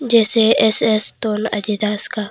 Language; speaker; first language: Hindi; non-native, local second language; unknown